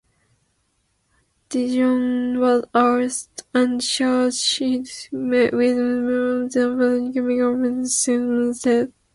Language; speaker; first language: English; non-native, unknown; Japanese